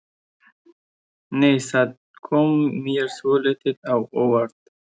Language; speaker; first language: Icelandic; non-native, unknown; Persian